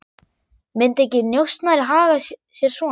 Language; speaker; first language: Icelandic; non-native, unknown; German